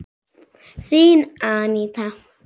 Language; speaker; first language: Icelandic; native; Icelandic